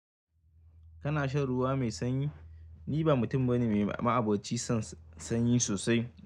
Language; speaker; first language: Hausa; native; Hausa